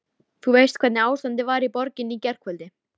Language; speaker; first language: Icelandic; native; Icelandic